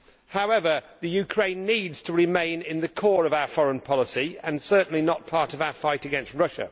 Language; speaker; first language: English; native; English